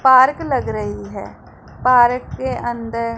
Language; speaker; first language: Hindi; non-native, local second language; Punjabi